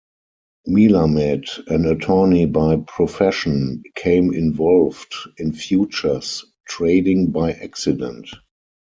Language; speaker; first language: English; non-native, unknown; German